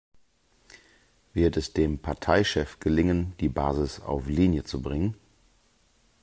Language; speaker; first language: German; native; German